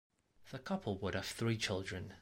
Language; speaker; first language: English; non-native, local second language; Cantonese